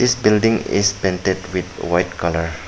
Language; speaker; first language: English; non-native, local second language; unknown